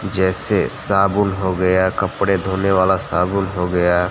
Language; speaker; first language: Hindi; non-native, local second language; Gujarati